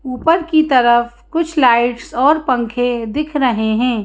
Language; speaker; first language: Hindi; native; Hindi